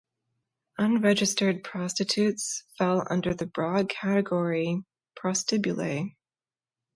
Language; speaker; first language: English; native; English